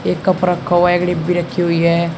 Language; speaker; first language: Hindi; native; Hindi